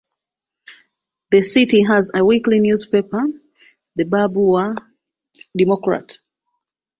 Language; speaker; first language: English; non-native, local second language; Ganda